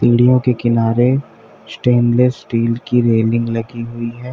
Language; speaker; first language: Hindi; native; Hindi